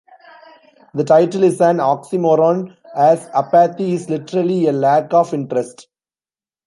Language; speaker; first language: English; non-native, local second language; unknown